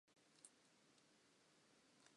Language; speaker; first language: English; non-native, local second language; Southern Sotho